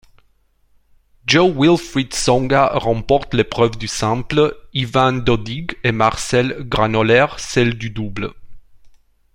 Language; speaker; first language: French; non-native, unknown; Romanian